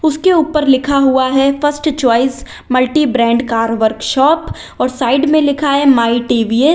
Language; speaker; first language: Hindi; native; Hindi